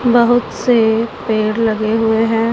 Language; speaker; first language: Hindi; non-native, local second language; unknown